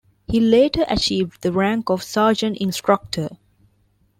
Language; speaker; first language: English; non-native, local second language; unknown